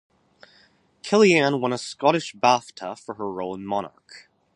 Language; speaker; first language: English; native; English